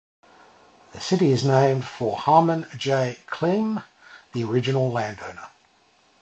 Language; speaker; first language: English; native; English